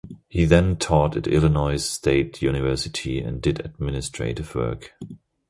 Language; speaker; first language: English; non-native, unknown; German